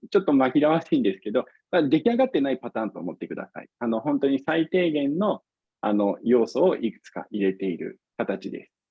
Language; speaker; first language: Japanese; non-native, fluent; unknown